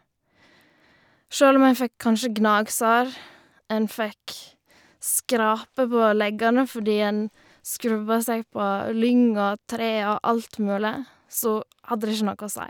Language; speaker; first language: Norwegian; native; Norwegian